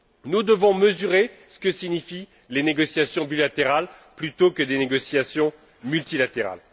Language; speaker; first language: French; native; French